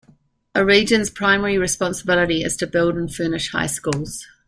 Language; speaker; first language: English; native; English